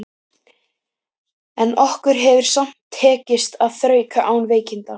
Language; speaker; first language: Icelandic; native; Icelandic